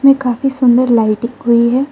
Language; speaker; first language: Hindi; non-native, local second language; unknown